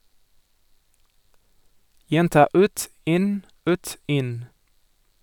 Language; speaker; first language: Norwegian; non-native, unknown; Portuguese